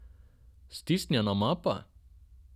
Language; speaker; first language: Slovenian; non-native, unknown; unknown